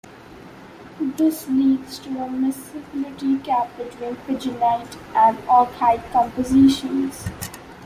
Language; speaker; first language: English; non-native, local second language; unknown